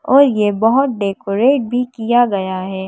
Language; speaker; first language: Hindi; native; Hindi